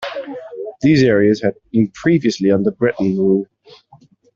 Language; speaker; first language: English; native; English